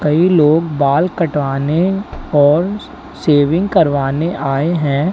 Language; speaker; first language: Hindi; native; Hindi